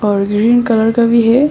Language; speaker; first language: Hindi; non-native, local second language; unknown